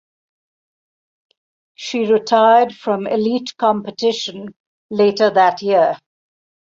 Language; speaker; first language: English; non-native, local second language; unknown